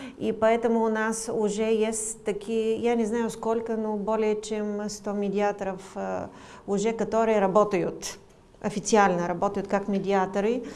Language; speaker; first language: Russian; non-native, fluent; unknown